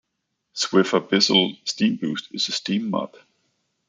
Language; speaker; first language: English; non-native, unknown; Danish